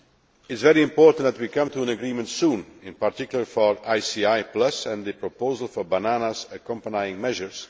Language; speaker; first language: English; non-native, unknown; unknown